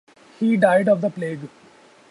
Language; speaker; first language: English; non-native, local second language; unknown